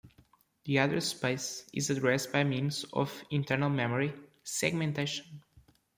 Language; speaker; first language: English; non-native, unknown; Portuguese